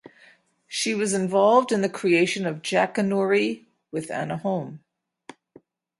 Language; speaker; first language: English; native; English